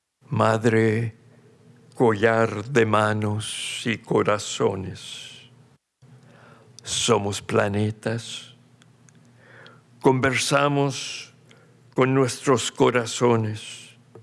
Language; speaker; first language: Spanish; early bilingual, heritage; Spanish